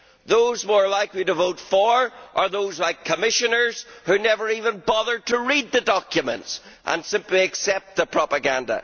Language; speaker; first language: English; native; English